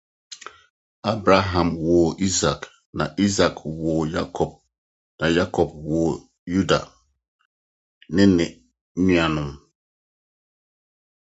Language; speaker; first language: English; non-native, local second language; Akan